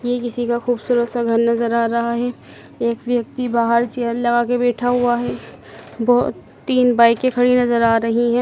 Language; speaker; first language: Hindi; native; Hindi